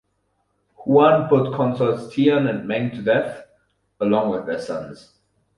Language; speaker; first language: English; non-native, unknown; German